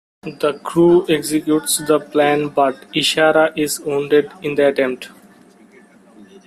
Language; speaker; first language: English; non-native, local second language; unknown